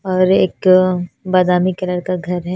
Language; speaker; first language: Hindi; non-native, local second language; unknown